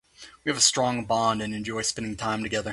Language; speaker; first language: English; native; English